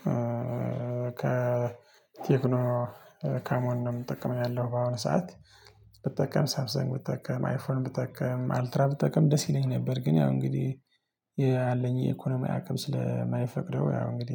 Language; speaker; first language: Amharic; non-native, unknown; Tigrinya